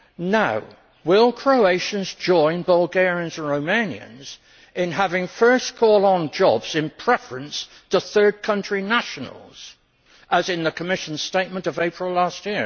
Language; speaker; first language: English; native; English